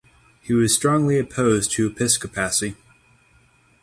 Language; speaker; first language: English; native; English